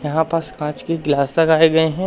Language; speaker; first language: Hindi; native; Hindi